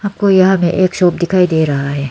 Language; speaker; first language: Hindi; non-native, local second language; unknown